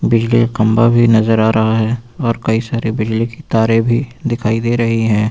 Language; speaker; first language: Hindi; native; Hindi